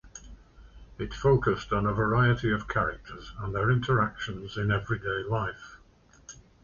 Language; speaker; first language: English; native; English